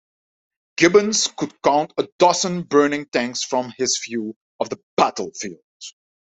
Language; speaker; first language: English; non-native, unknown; Dutch